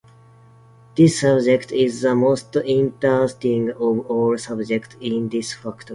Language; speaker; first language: English; non-native, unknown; Japanese